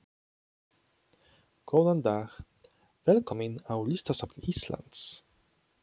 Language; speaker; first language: Icelandic; non-native, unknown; Polish